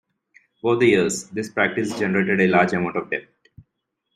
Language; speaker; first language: English; non-native, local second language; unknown